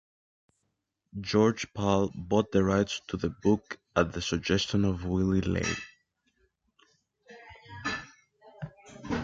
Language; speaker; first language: English; non-native, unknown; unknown